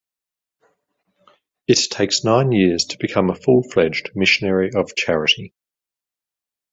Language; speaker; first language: English; native; English